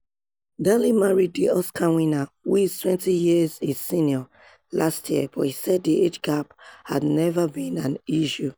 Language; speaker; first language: English; non-native, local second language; Yoruba